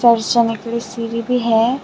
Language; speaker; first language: Hindi; non-native, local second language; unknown